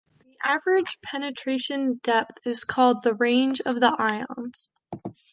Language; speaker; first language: English; native; English